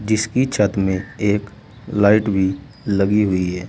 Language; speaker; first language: Hindi; native; Hindi